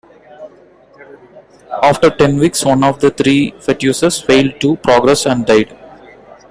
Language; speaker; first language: English; non-native, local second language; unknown